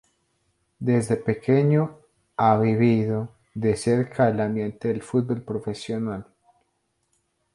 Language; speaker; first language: Spanish; native; Spanish